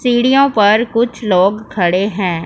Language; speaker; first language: Hindi; non-native, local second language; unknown